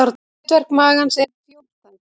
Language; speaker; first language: Icelandic; native; Icelandic